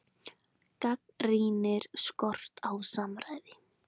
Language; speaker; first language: Icelandic; native; Icelandic